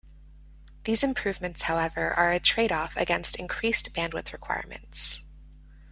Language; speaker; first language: English; native; English